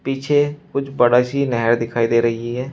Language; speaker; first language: Hindi; native; Hindi